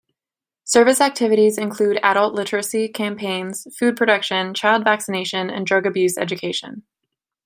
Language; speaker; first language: English; native; English